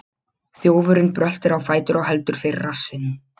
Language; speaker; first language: Icelandic; non-native, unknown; Polish